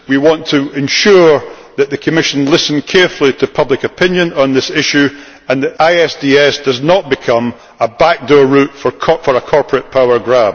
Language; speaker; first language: English; native; English